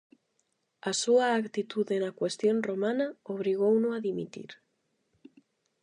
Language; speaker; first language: Galician; non-native, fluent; Spanish